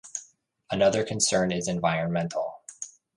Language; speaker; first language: English; native; English